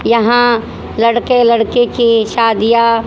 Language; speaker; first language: Hindi; native; Hindi